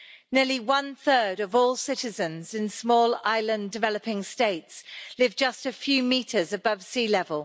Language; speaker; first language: English; native; English